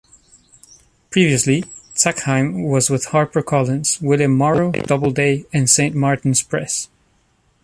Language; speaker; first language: English; non-native, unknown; Spanish